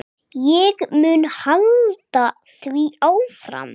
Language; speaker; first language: Icelandic; non-native, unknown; English